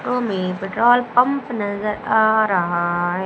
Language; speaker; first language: Hindi; native; Hindi